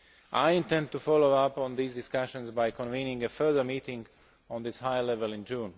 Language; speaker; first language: English; non-native, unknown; Slovak